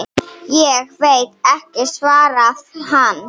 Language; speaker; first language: Icelandic; non-native, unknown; Slovenian